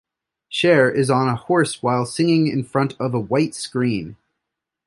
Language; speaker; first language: English; native; English